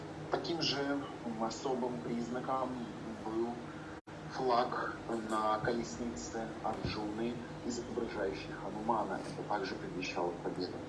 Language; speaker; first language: Russian; native; Russian